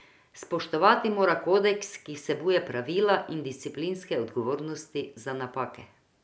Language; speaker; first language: Slovenian; non-native, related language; Croatian